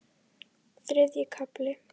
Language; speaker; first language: Icelandic; native; Icelandic